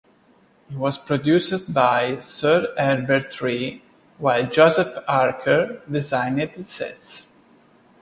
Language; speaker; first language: English; non-native, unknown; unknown